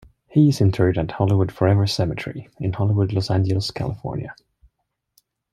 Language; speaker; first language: English; non-native, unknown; Swedish